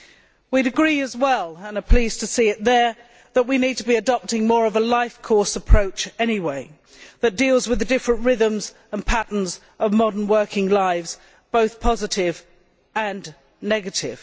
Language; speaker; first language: English; native; English